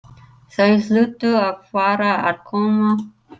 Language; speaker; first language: Icelandic; non-native, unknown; English